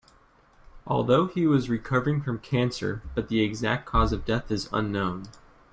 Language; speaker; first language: English; native; English